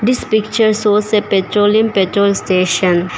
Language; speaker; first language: English; non-native, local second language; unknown